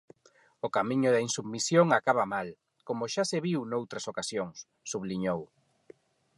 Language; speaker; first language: Galician; non-native, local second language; Spanish